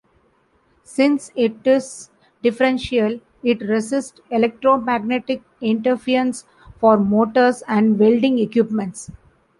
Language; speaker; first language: English; non-native, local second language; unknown